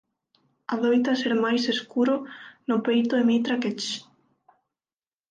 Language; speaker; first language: Galician; non-native, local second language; Spanish